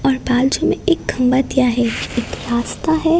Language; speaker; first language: Hindi; non-native, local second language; Gujarati